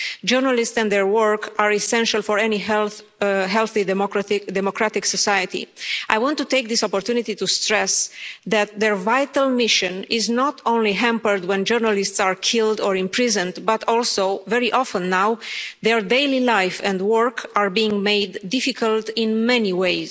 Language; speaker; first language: English; non-native, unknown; Romanian